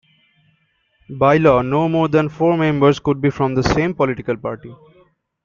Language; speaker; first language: English; non-native, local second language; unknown